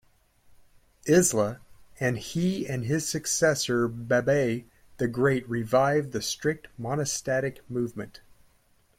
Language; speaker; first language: English; native; English